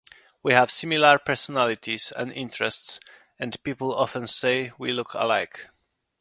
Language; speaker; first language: English; non-native, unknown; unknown